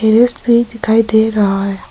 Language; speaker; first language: Hindi; early bilingual, other home language; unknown